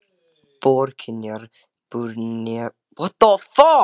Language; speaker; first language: Icelandic; non-native, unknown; Lithuanian